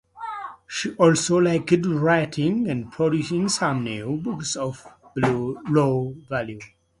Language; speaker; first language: English; non-native, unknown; Amharic